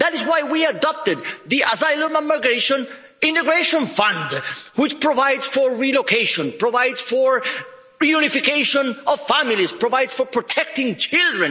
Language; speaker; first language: English; non-native, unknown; Spanish